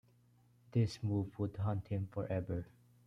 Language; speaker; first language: English; non-native, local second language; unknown